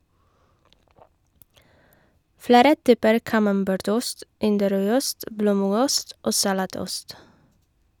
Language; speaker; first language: Norwegian; non-native, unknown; Polish